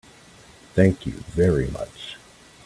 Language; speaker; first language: English; native; English